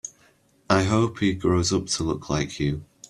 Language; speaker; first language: English; native; English